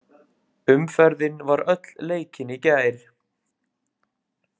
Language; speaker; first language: Icelandic; native; Icelandic